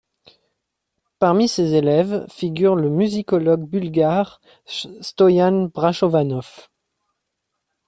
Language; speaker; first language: French; native; French